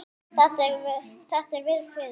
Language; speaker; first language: Icelandic; native; Icelandic